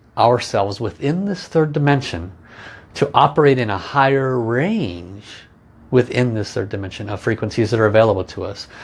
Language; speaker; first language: English; native; English